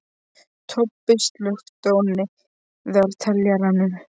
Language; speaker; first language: Icelandic; non-native, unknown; Polish